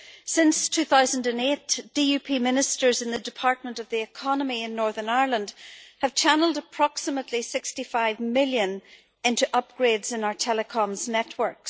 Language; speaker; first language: English; native; English